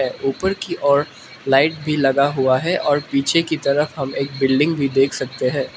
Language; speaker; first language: Hindi; non-native, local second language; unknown